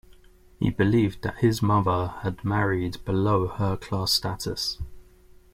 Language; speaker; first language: English; native; English